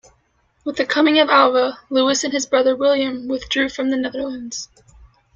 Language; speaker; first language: English; native; English